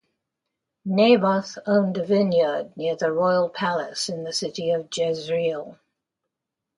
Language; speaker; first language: English; native; English